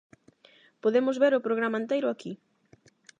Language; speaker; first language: Galician; non-native, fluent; Spanish